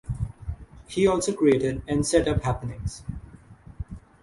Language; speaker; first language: English; non-native, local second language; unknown